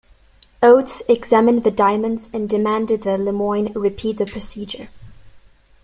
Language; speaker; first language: English; non-native, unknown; French